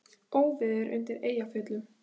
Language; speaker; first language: Icelandic; native; Icelandic